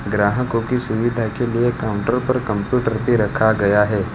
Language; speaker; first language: Hindi; non-native, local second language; Gujarati